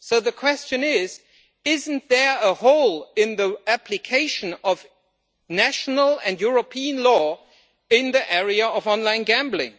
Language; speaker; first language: English; non-native, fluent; German